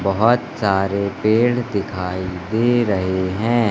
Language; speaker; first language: Hindi; native; Hindi